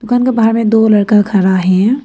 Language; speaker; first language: Hindi; non-native, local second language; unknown